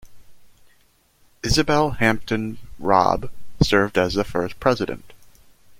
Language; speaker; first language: English; native; English